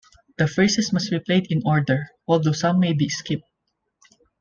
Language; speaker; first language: English; non-native, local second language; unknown